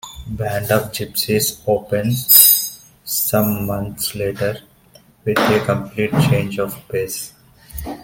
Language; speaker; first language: English; non-native, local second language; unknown